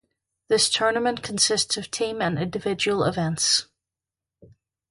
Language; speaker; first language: English; native; English